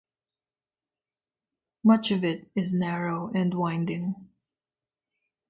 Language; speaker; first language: English; non-native, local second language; Filipino